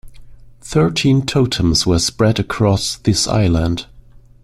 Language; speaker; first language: English; non-native, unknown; German